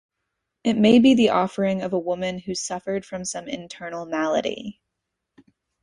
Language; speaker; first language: English; native; English